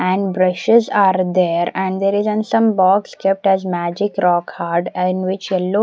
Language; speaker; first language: English; non-native, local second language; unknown